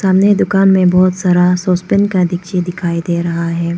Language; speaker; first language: Hindi; non-native, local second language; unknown